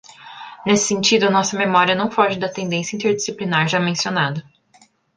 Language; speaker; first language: Portuguese; native; Portuguese